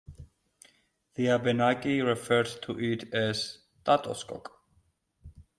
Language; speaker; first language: English; non-native, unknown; Georgian